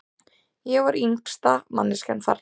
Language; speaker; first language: Icelandic; native; Icelandic